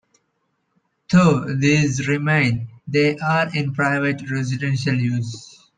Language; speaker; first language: English; non-native, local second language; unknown